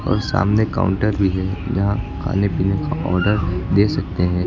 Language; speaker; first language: Hindi; native; Hindi